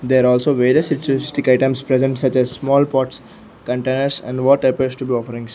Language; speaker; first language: English; non-native, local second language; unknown